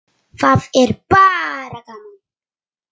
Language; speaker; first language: Icelandic; non-native, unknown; Polish